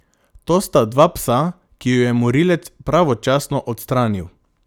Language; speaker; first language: Slovenian; non-native, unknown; Macedonian